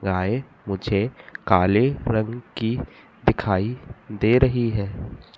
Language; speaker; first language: Hindi; native; Hindi